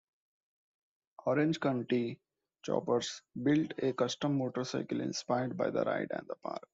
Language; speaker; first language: English; non-native, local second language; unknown